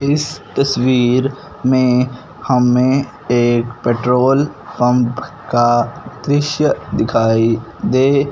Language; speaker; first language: Hindi; non-native, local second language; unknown